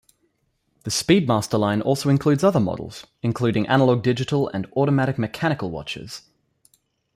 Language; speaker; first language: English; native; English